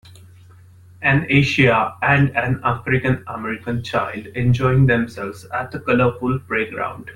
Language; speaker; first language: English; non-native, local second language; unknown